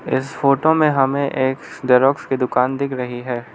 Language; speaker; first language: Hindi; non-native, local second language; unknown